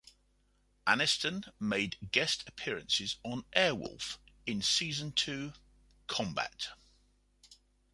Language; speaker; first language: English; native; English